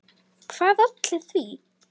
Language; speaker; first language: Icelandic; native; Icelandic